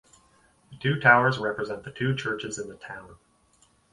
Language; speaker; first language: English; native; English